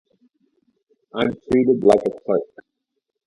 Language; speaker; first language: English; native; English